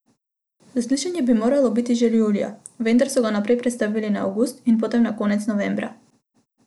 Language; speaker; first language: Slovenian; non-native, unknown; Macedonian